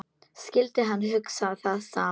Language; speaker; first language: Icelandic; non-native, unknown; Polish